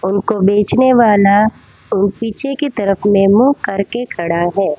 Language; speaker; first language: Hindi; non-native, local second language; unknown